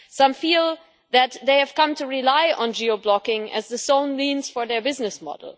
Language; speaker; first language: English; non-native, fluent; German